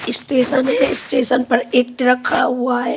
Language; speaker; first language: Hindi; non-native, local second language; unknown